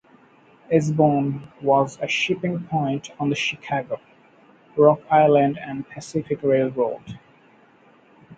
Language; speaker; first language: English; non-native, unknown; Bangla